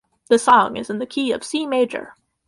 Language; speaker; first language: English; native; English